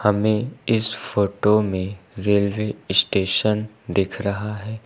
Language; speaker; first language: Hindi; native; Hindi